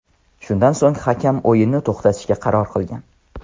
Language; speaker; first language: Uzbek; non-native, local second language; Tajik